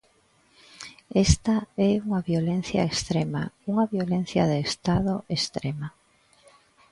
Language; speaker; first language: Galician; native; Galician